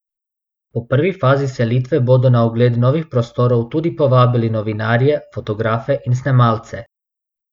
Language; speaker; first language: Slovenian; non-native, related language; Bosnian